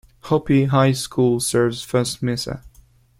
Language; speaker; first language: English; non-native, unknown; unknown